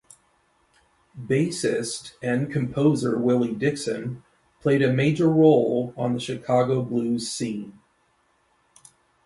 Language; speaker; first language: English; native; English